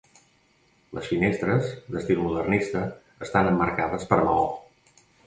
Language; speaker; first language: Catalan; native; Catalan